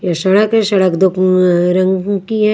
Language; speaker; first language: Hindi; native; Hindi